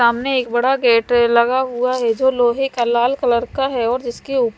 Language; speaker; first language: Hindi; non-native, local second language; Punjabi